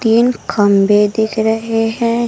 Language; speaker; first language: Hindi; native; Hindi